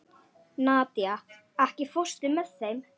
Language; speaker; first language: Icelandic; non-native, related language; Swedish